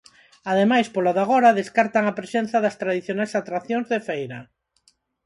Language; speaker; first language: Galician; non-native, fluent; Spanish